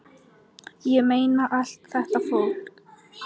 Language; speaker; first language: Icelandic; non-native, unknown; Polish